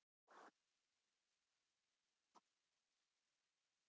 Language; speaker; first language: Icelandic; native; Icelandic